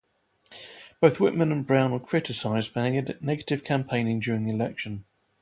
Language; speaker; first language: English; native; English